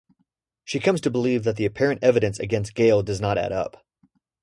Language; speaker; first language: English; native; English